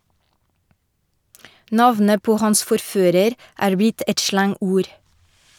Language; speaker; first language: Norwegian; non-native, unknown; French